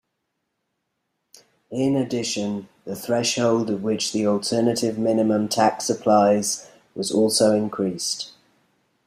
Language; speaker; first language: English; native; English